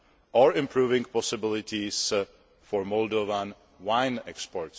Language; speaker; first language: English; non-native, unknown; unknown